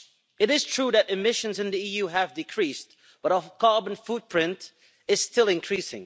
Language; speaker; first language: English; non-native, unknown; Dutch